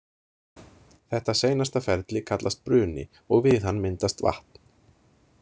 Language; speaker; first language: Icelandic; native; Icelandic